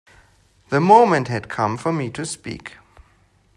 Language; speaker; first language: English; non-native, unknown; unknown